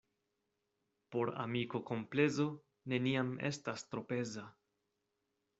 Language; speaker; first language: Esperanto; non-native, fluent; Spanish